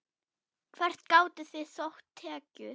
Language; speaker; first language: Icelandic; non-native, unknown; German